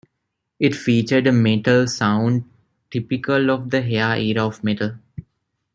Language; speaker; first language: English; non-native, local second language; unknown